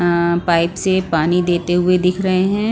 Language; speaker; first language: Hindi; non-native, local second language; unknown